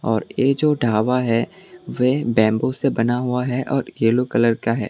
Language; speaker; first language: Hindi; non-native, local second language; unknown